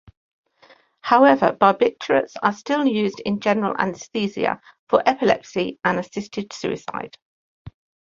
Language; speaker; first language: English; native; English